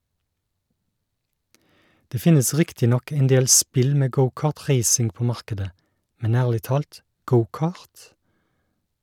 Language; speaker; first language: Norwegian; native; Norwegian